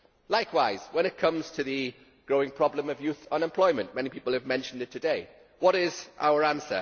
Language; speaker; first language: English; native; English